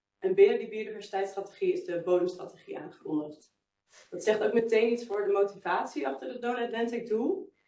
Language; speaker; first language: Dutch; native; Dutch